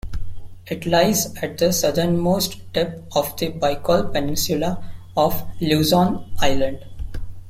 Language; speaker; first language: English; non-native, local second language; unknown